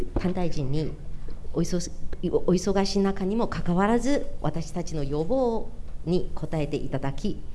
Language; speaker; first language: Japanese; non-native, fluent; Chinese